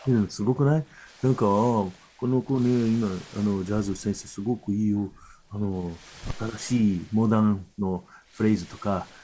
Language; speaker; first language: Japanese; early bilingual, heritage; Portuguese